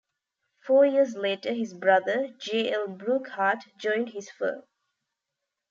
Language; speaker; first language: English; non-native, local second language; Tamil